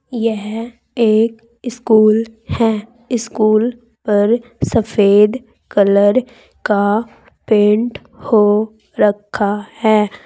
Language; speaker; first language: Hindi; native; Hindi